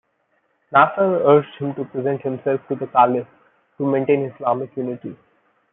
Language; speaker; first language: English; non-native, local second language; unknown